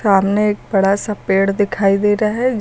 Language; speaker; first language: Hindi; native; Hindi